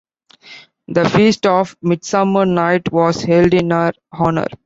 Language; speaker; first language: English; non-native, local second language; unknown